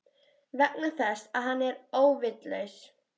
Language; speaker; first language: Icelandic; native; Icelandic